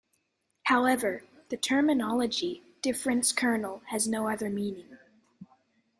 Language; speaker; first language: English; native; English